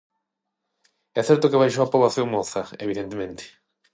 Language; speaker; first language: Galician; non-native, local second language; Spanish